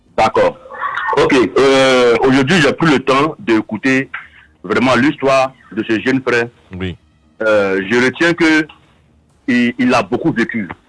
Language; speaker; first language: French; non-native, local second language; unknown